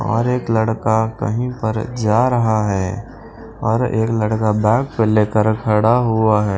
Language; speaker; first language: Hindi; non-native, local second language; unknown